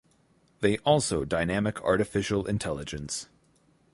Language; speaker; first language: English; native; English